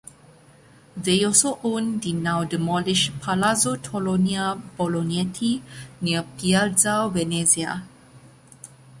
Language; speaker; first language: English; non-native, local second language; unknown